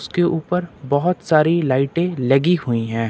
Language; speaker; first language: Hindi; native; Hindi